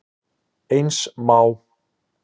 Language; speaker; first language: Icelandic; native; Icelandic